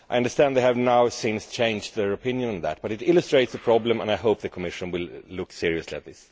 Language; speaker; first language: English; non-native, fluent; Swedish